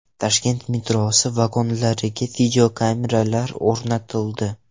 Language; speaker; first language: Uzbek; non-native, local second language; Russian